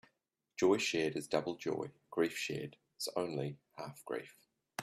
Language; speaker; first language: English; native; English